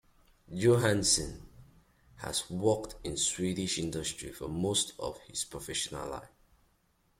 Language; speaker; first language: English; native; English